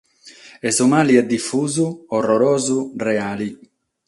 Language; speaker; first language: Sardinian; non-native, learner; Catalan